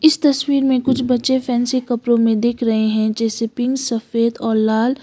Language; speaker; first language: Hindi; non-native, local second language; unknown